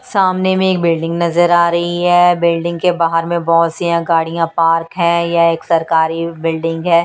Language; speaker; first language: Hindi; non-native, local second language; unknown